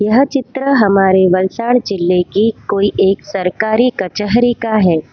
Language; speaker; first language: Hindi; non-native, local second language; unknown